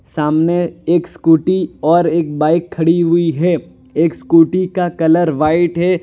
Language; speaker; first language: Hindi; non-native, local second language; Gujarati